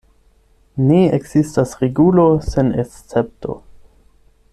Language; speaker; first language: Esperanto; non-native, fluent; German